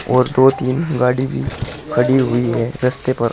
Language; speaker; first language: Hindi; native; Hindi